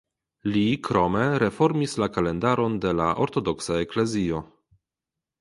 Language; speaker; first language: Esperanto; non-native, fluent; Polish